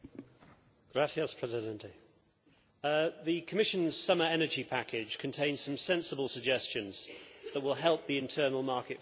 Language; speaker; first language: English; native; English